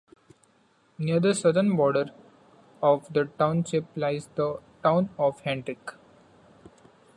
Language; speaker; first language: English; non-native, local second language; Marathi